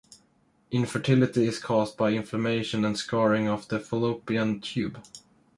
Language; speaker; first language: English; non-native, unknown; Swedish